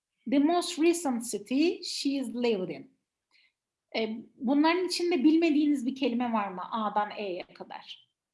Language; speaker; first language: Turkish; native; Turkish